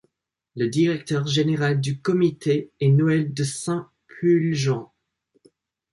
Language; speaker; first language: French; non-native, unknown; English